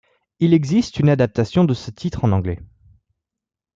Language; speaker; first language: French; native; French